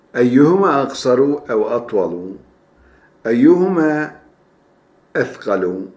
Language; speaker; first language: Arabic; non-native, fluent; Turkish